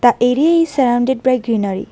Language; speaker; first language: English; non-native, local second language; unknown